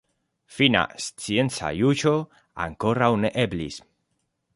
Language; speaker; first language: Esperanto; non-native, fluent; Spanish